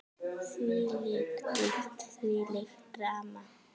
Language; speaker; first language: Icelandic; native; Icelandic